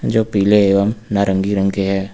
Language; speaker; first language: Hindi; native; Hindi